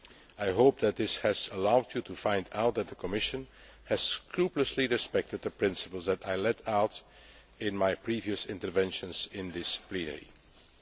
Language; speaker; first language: English; non-native, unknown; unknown